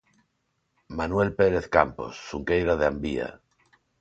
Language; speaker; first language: Galician; non-native, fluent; Spanish